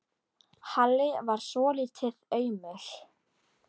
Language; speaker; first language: Icelandic; native; Icelandic